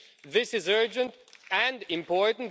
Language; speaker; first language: English; non-native, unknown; Romanian